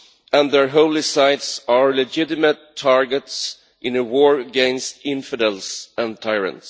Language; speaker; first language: English; non-native, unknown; Swedish